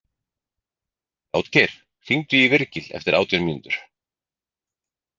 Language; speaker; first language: Icelandic; native; Icelandic